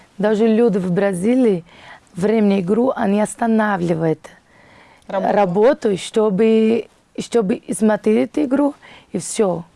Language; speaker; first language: Russian; non-native, fluent; Portuguese